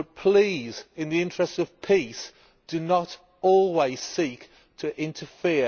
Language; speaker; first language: English; native; English